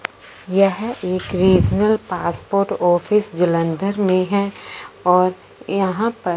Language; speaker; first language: Hindi; non-native, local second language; Punjabi